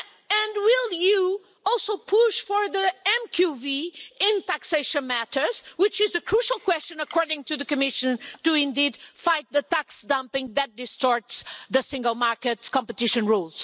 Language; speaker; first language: English; non-native, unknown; Portuguese